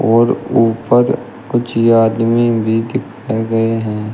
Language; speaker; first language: Hindi; native; Hindi